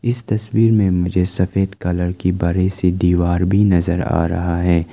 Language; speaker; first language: Hindi; non-native, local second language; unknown